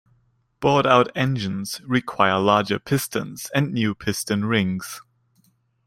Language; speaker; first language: English; non-native, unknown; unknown